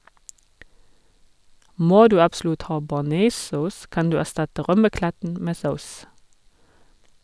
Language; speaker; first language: Norwegian; non-native, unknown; German